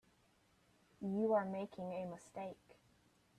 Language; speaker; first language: English; native; English